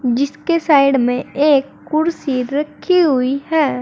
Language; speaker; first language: Hindi; native; Hindi